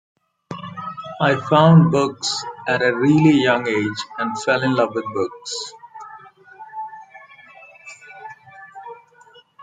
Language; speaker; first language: English; non-native, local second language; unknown